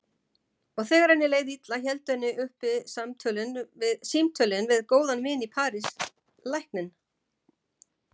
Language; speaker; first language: Icelandic; native; Icelandic